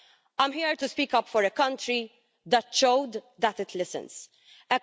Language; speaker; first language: English; non-native, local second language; Maltese